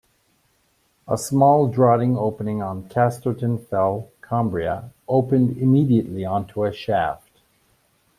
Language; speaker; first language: English; native; English